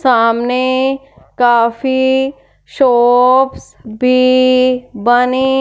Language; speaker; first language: Hindi; non-native, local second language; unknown